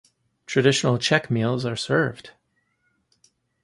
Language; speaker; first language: English; native; English